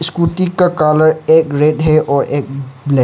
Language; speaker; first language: Hindi; non-native, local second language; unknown